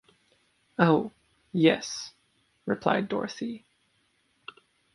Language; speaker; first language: English; native; English